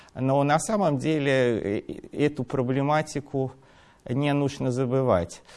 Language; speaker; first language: Russian; native; Russian